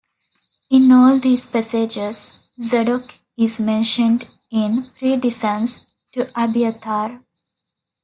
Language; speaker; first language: English; non-native, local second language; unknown